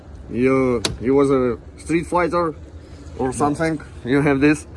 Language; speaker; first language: English; non-native, learner; Russian